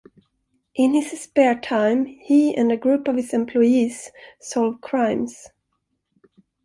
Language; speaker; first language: English; non-native, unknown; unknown